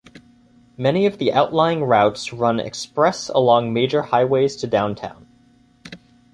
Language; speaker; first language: English; native; English